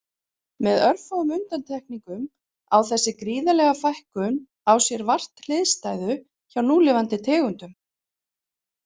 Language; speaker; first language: Icelandic; native; Icelandic